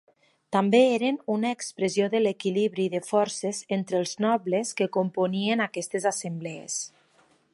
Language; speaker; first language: Catalan; native; Catalan